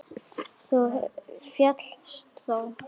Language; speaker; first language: Icelandic; native; Icelandic